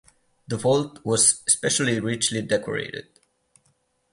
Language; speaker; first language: English; non-native, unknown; Catalan